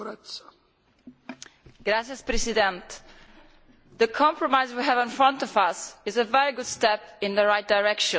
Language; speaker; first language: English; non-native, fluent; Italian